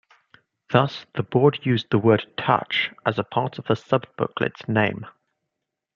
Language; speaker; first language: English; native; English